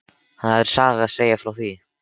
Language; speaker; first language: Icelandic; native; Icelandic